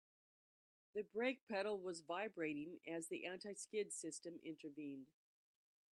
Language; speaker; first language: English; native; English